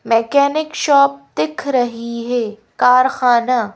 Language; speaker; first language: Hindi; native; Hindi